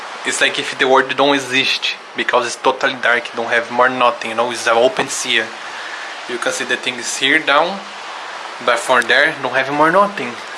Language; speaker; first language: English; non-native, learner; Portuguese